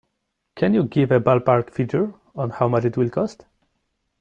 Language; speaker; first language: English; non-native, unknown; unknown